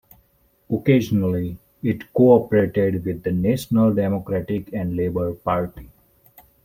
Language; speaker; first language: English; non-native, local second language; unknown